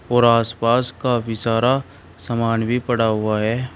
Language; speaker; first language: Hindi; native; Hindi